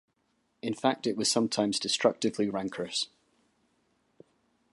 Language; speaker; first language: English; native; English